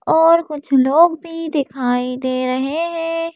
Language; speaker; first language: Hindi; native; Hindi